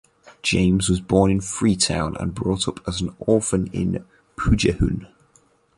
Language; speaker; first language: English; native; English